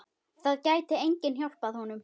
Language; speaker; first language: Icelandic; native; Icelandic